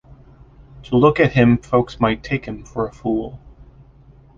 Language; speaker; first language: English; native; English